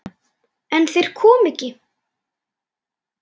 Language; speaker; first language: Icelandic; native; Icelandic